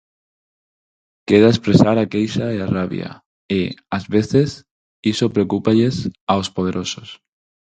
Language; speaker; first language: Galician; non-native, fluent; Spanish